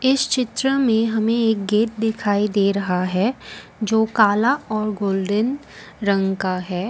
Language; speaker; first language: Hindi; non-native, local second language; Assamese